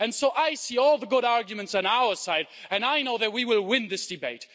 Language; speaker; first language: English; non-native, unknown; German